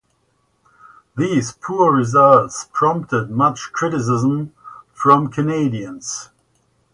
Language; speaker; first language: English; native; English